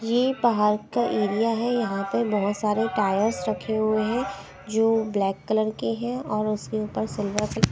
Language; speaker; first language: Hindi; non-native, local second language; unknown